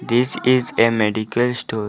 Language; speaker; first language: English; non-native, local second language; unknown